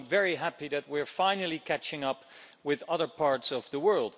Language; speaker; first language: English; non-native, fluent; Dutch